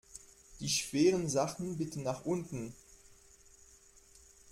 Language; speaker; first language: German; non-native, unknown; French